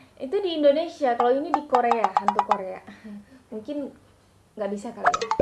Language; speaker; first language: Indonesian; non-native, local second language; Hakka Chinese